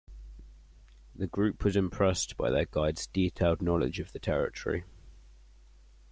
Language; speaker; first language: English; native; English